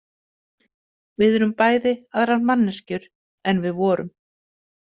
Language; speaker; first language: Icelandic; native; Icelandic